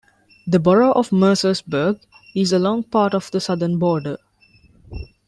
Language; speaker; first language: English; non-native, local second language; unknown